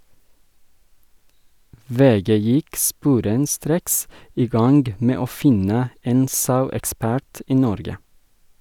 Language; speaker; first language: Norwegian; non-native, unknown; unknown